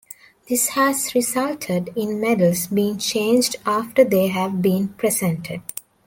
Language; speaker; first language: English; non-native, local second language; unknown